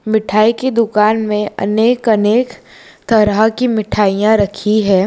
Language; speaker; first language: Hindi; non-native, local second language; Gujarati